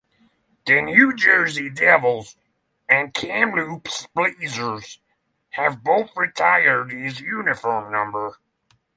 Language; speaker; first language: English; non-native, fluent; Norwegian